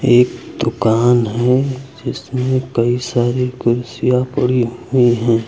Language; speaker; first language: Hindi; native; Hindi